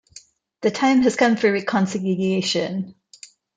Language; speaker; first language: English; non-native, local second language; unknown